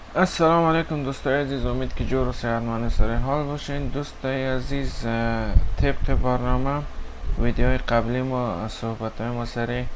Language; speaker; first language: Persian; native; Persian